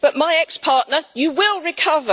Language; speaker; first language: English; native; English